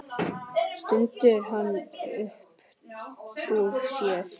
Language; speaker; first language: Icelandic; native; Icelandic